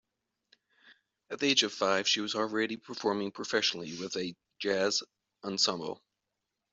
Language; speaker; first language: English; native; English